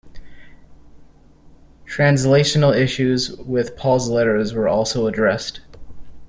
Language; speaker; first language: English; native; English